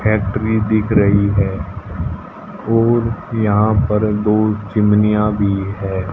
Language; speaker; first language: Hindi; native; Hindi